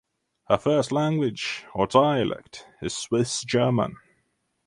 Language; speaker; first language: English; non-native, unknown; Latvian